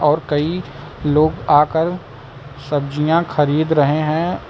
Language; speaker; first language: Hindi; native; Hindi